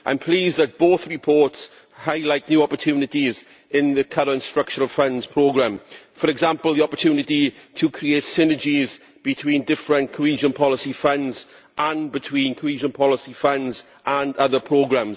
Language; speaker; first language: English; native; English